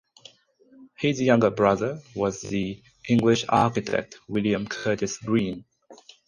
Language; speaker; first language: English; non-native, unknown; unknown